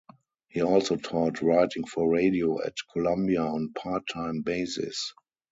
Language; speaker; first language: English; non-native, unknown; German